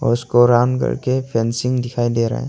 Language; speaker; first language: Hindi; non-native, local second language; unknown